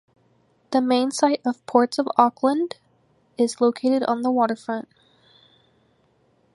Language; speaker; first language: English; native; English